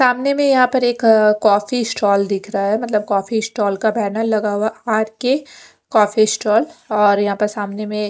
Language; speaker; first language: Hindi; non-native, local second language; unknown